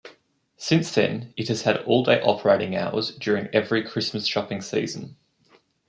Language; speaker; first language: English; native; English